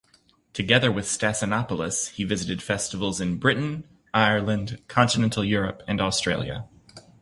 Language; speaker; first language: English; native; English